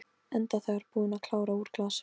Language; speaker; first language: Icelandic; non-native, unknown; Polish